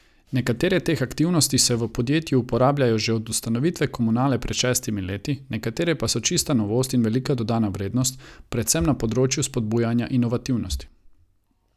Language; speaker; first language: Slovenian; non-native, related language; Croatian